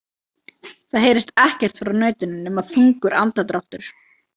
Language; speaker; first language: Icelandic; native; Icelandic